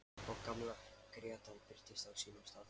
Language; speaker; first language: Icelandic; non-native, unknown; Lithuanian